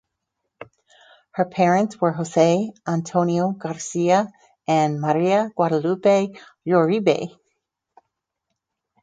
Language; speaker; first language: English; native; English